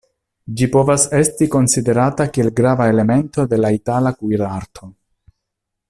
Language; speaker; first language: Esperanto; non-native, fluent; Italian